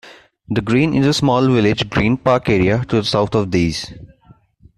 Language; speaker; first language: English; non-native, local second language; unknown